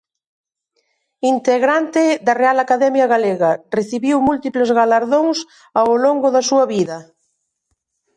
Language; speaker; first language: Galician; non-native, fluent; Spanish